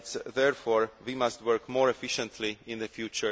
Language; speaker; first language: English; non-native, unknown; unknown